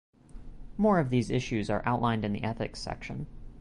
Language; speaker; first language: English; native; English